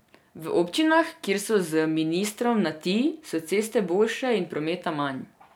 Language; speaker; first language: Slovenian; non-native, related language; Serbian